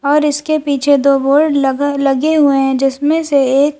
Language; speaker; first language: Hindi; native; Hindi